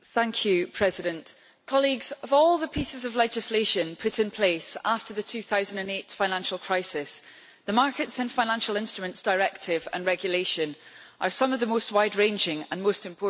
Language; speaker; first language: English; native; English